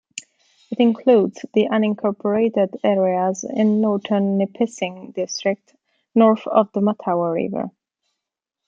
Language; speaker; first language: English; non-native, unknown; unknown